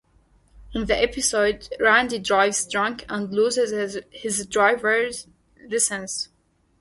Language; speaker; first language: English; native; English